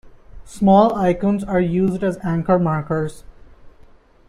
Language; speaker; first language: English; non-native, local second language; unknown